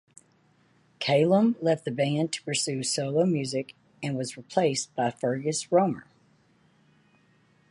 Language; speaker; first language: English; native; English